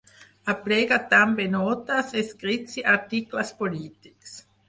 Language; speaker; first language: Catalan; non-native, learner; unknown